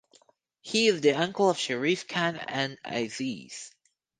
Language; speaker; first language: English; native; English